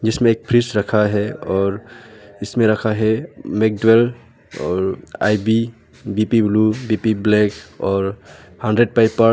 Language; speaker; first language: Hindi; non-native, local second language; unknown